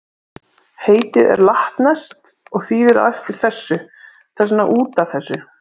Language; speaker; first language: Icelandic; native; Icelandic